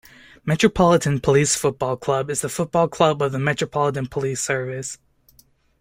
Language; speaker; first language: English; native; English